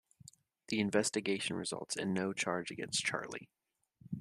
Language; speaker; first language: English; native; English